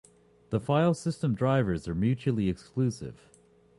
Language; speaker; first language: English; native; English